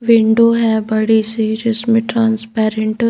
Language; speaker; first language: Hindi; native; Hindi